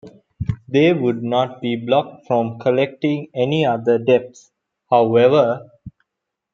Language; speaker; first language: English; non-native, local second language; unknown